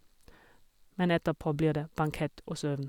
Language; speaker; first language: Norwegian; non-native, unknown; German